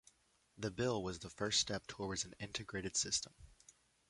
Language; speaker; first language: English; native; English